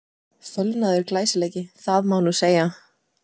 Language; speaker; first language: Icelandic; native; Icelandic